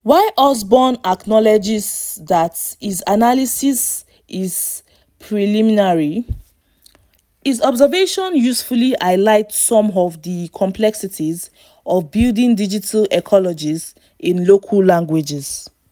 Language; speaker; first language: English; non-native, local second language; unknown